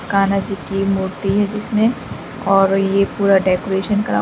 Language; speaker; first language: Hindi; native; Hindi